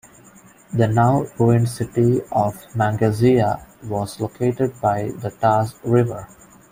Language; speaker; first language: English; non-native, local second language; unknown